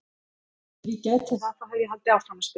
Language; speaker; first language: Icelandic; native; Icelandic